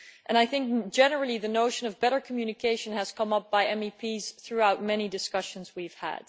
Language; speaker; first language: English; non-native, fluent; Dutch